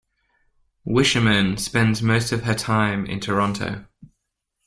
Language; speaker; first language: English; native; English